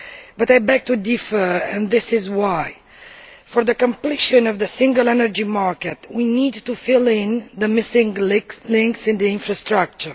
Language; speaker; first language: English; non-native, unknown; Romanian